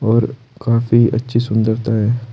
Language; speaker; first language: Hindi; native; Hindi